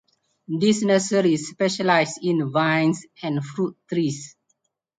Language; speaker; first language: English; non-native, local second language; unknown